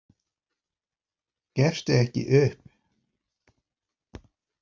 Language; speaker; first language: Icelandic; non-native, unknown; Polish